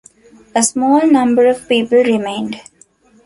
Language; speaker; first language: English; non-native, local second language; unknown